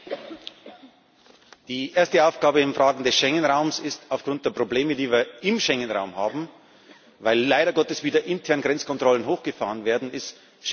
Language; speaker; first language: German; native; German